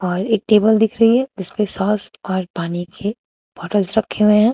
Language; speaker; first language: Hindi; native; Hindi